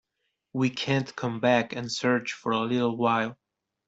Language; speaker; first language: English; non-native, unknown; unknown